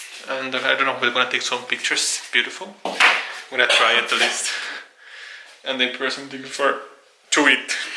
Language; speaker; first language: English; non-native, learner; Portuguese